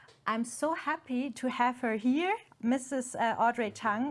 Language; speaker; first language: English; non-native, fluent; German